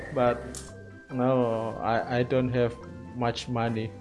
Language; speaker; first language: English; non-native, learner; Indonesian